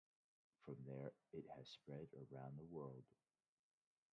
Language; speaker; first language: English; native; English